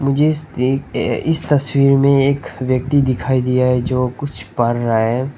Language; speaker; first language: Hindi; non-native, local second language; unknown